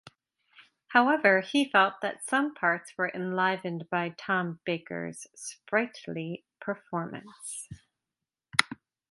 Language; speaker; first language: English; native; English